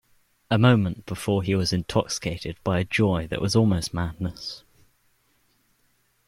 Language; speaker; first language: English; native; English